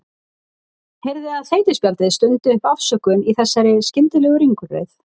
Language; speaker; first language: Icelandic; native; Icelandic